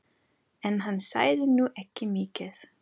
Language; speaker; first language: Icelandic; non-native, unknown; German